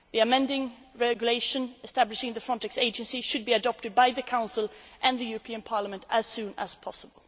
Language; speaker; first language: English; non-native, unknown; Swedish